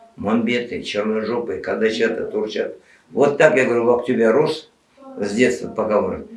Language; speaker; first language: Russian; non-native, local second language; Kazakh